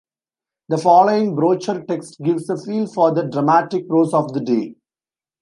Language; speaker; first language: English; non-native, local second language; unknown